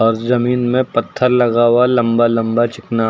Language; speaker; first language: Hindi; native; Hindi